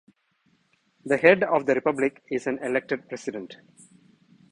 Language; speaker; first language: English; non-native, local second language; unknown